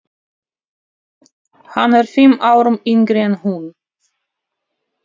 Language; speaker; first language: Icelandic; non-native, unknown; Russian